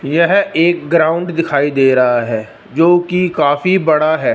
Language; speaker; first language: Hindi; non-native, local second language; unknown